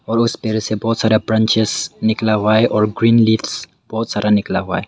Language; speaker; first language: Hindi; non-native, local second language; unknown